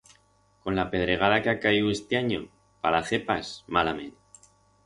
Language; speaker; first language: Aragonese; non-native, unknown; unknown